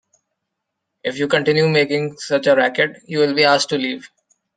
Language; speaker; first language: English; non-native, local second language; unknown